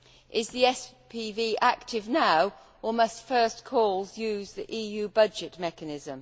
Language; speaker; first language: English; native; English